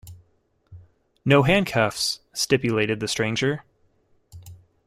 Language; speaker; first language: English; native; English